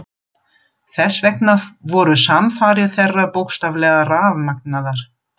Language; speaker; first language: Icelandic; non-native, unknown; German